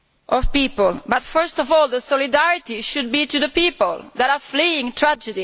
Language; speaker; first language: English; non-native, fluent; Italian